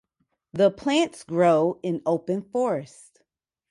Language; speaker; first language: English; native; English